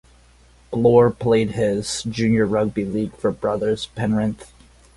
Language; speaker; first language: English; native; English